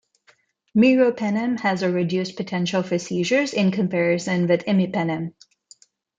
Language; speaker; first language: English; non-native, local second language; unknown